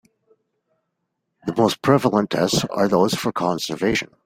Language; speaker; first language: English; native; English